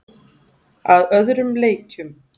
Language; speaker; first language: Icelandic; native; Icelandic